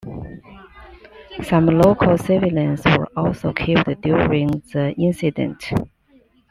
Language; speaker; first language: English; non-native, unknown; Chinese